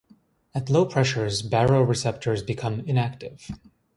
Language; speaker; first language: English; native; English